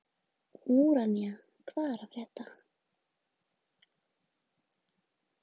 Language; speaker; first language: Icelandic; native; Icelandic